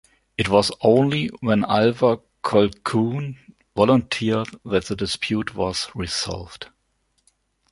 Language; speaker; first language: English; non-native, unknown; German